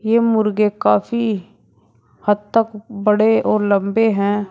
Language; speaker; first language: Hindi; native; Hindi